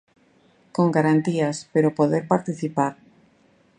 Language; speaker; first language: Galician; native; Galician